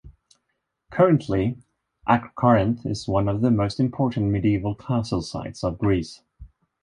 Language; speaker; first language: English; non-native, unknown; Swedish